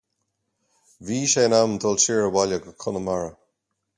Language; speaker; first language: Irish; native; Irish